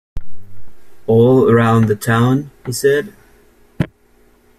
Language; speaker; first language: English; native; English